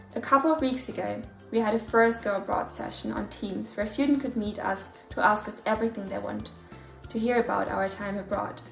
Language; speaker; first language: English; non-native, fluent; German